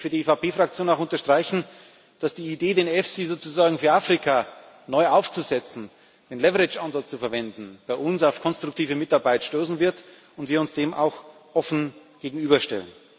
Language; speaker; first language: German; native; German